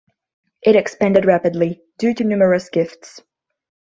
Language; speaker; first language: English; non-native, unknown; Portuguese